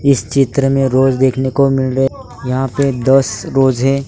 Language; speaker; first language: Hindi; non-native, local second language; Gujarati